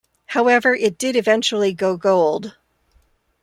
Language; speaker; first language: English; native; English